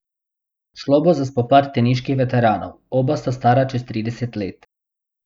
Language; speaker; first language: Slovenian; non-native, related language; Bosnian